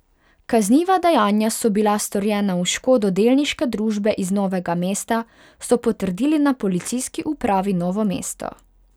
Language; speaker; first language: Slovenian; non-native, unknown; Hungarian